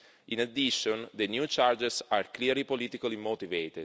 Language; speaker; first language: English; non-native, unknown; Italian